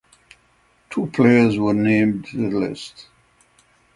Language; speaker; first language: English; native; English